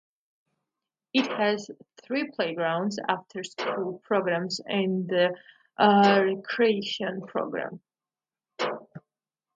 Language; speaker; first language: English; non-native, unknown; Georgian